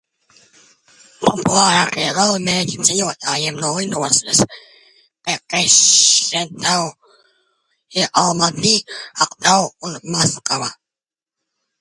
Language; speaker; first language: Latvian; native; Latvian